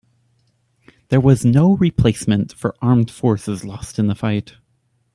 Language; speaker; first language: English; native; English